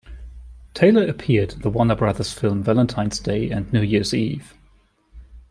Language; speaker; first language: English; non-native, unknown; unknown